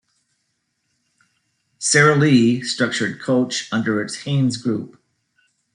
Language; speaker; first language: English; native; English